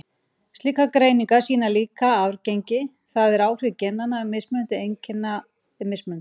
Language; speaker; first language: Icelandic; native; Icelandic